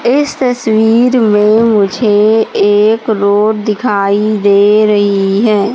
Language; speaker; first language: Hindi; native; Hindi